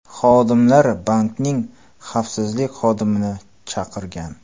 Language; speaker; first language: Uzbek; non-native, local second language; Kara-Kalpak